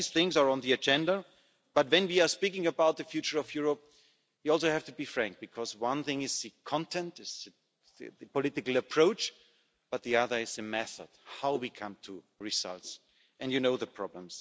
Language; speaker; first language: English; non-native, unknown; German